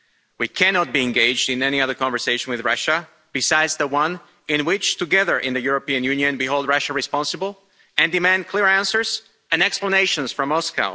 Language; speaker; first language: English; non-native, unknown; Slovak